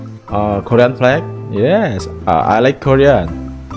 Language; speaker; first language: English; non-native, learner; Indonesian